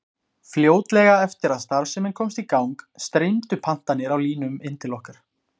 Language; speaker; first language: Icelandic; native; Icelandic